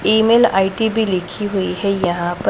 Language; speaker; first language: Hindi; non-native, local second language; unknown